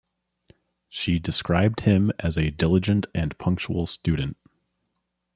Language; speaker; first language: English; native; English